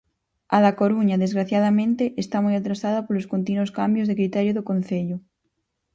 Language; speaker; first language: Galician; native; Galician